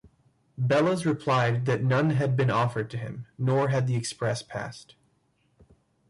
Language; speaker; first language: English; native; English